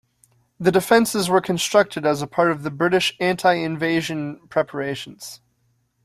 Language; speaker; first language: English; native; English